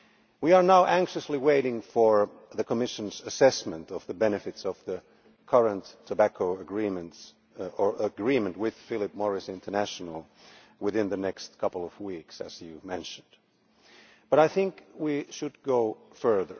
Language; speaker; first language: English; non-native, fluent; Finnish